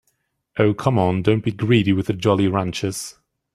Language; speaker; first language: English; native; English